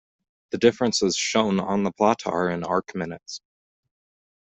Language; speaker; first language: English; native; English